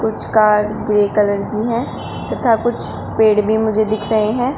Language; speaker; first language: Hindi; native; Hindi